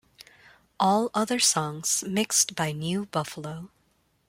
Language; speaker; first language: English; non-native, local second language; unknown